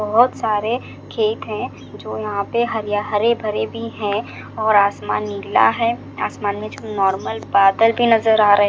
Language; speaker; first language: Hindi; non-native, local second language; Punjabi